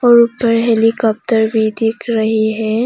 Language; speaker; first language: Hindi; non-native, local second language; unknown